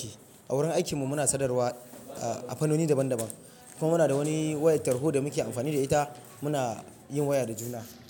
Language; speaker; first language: Hausa; non-native, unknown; Yoruba